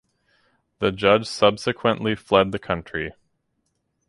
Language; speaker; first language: English; native; English